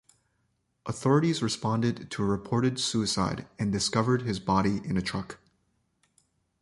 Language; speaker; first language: English; native; English